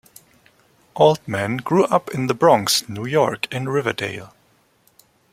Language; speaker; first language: English; non-native, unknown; German